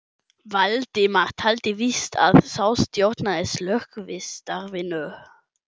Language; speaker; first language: Icelandic; non-native, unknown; German